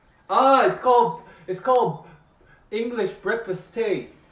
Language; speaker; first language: English; early bilingual, other home language; Korean